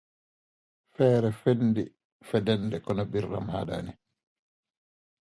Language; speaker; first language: English; non-native, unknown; Dutch